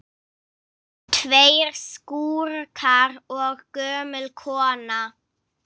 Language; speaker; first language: Icelandic; non-native, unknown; English